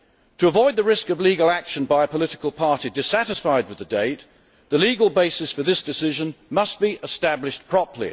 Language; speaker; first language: English; native; English